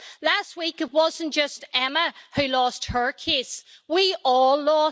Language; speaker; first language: English; native; English